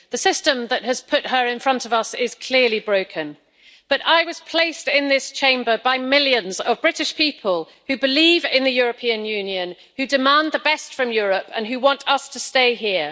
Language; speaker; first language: English; native; English